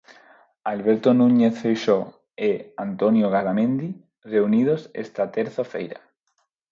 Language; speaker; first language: Galician; non-native, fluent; Spanish